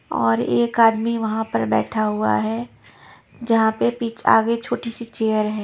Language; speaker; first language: Hindi; non-native, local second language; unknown